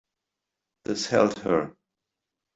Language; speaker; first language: English; non-native, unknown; German